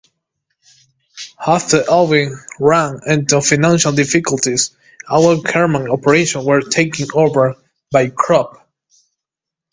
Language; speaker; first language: English; non-native, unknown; Spanish